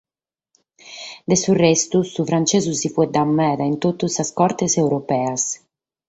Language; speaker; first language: Sardinian; native; Sardinian